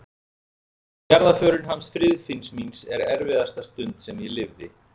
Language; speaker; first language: Icelandic; native; Icelandic